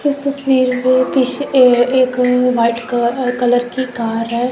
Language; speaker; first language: Hindi; non-native, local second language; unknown